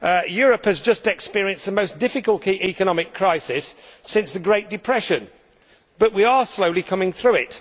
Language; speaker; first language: English; native; English